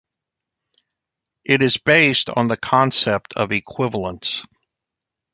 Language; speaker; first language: English; native; English